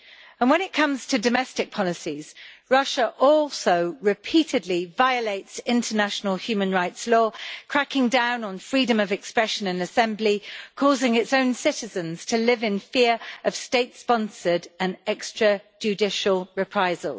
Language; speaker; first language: English; native; English